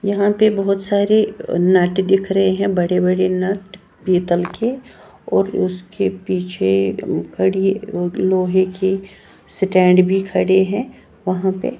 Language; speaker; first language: Hindi; native; Hindi